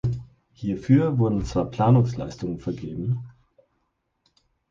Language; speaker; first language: German; native; German